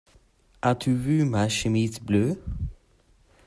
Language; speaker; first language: French; non-native, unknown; German